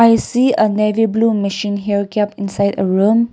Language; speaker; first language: English; non-native, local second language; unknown